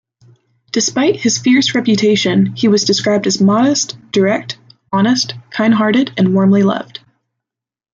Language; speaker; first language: English; native; English